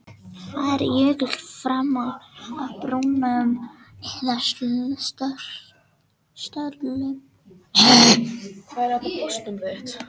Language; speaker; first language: Icelandic; non-native, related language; Danish